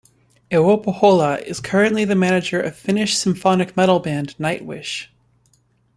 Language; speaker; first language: English; native; English